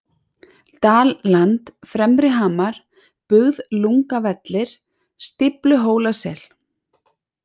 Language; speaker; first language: Icelandic; native; Icelandic